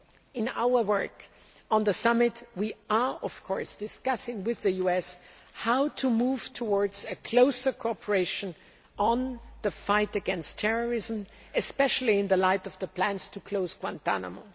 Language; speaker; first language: English; non-native, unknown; German